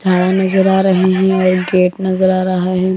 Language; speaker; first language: Hindi; non-native, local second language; Punjabi